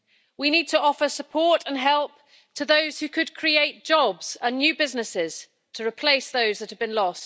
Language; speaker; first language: English; native; English